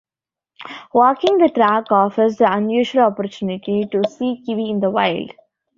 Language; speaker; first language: English; non-native, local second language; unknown